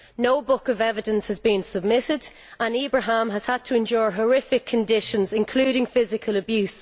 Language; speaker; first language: English; native; English